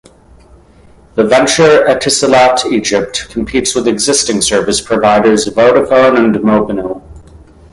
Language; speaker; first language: English; native; English